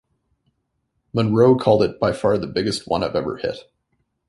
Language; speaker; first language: English; native; English